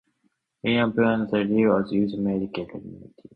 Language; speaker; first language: English; non-native, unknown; Japanese